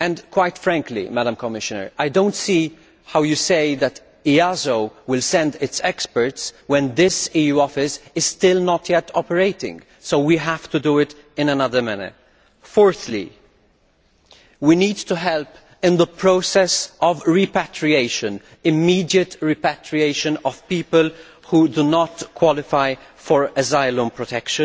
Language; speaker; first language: English; non-native, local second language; Maltese